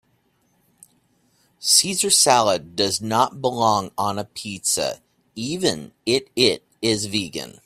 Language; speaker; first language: English; native; English